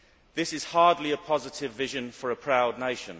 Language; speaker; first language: English; native; English